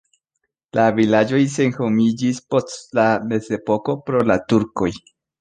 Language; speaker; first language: Esperanto; non-native, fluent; Spanish